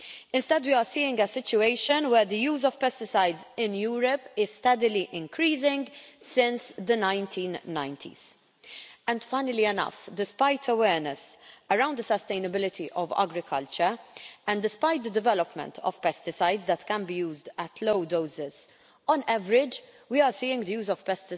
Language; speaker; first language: English; non-native, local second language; Maltese